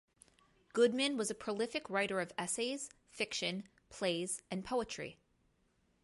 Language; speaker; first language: English; native; English